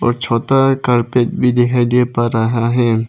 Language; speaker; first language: Hindi; non-native, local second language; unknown